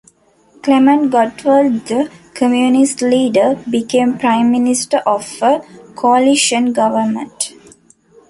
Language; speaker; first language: English; non-native, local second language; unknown